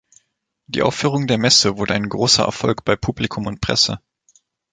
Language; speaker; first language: German; native; German